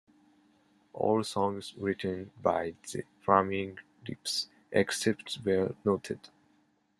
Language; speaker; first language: English; non-native, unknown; Japanese